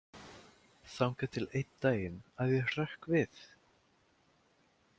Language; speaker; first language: Icelandic; native; Icelandic